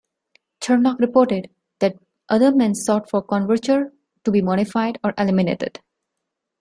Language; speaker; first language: English; non-native, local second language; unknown